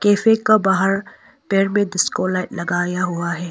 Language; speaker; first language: Hindi; non-native, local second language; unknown